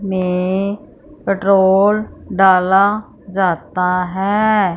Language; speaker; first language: Hindi; non-native, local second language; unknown